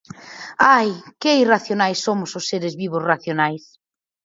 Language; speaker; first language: Galician; native; Galician